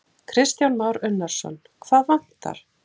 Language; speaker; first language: Icelandic; native; Icelandic